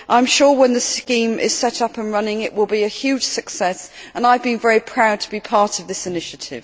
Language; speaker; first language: English; native; English